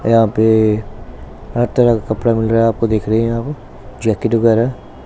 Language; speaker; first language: Hindi; non-native, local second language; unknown